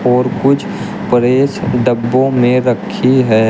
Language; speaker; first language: Hindi; native; Hindi